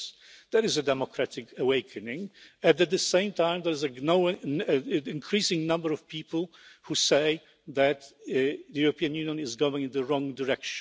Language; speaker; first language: English; non-native, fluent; Polish